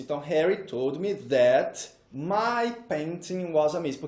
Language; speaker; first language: English; non-native, fluent; Portuguese